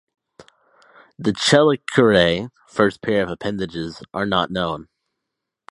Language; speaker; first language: English; native; English